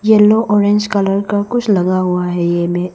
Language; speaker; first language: Hindi; non-native, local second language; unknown